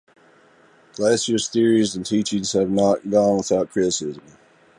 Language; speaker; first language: English; native; English